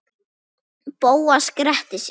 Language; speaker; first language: Icelandic; native; Icelandic